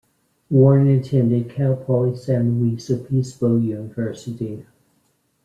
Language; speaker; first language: English; native; English